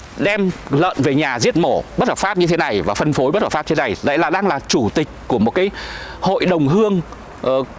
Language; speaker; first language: Vietnamese; native; Vietnamese